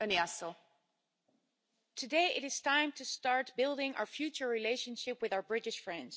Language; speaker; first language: English; non-native, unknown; Dutch